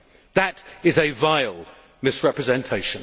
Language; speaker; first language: English; native; English